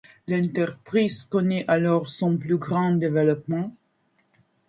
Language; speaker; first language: French; non-native, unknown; Latvian